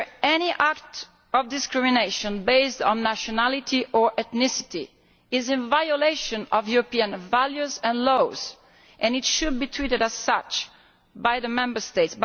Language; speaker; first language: English; non-native, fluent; Italian